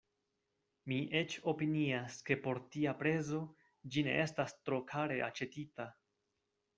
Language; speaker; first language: Esperanto; non-native, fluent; Spanish